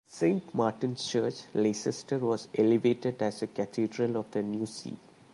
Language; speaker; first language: English; non-native, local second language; Malayalam